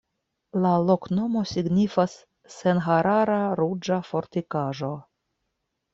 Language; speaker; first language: Esperanto; non-native, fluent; Russian